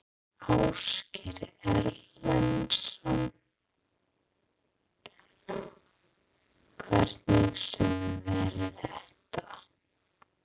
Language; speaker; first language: Icelandic; non-native, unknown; English